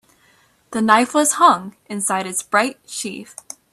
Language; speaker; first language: English; native; English